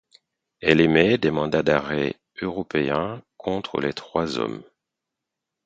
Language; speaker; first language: French; non-native, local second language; Haitian Creole